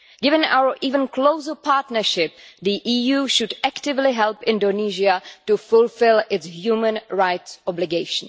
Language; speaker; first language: English; non-native, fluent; Czech